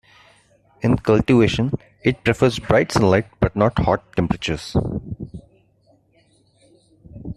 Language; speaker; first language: English; non-native, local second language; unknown